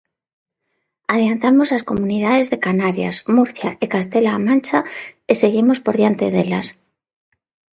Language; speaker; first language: Galician; non-native, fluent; Spanish